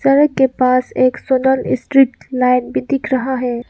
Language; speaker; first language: Hindi; non-native, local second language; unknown